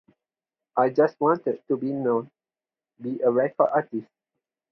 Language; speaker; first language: English; non-native, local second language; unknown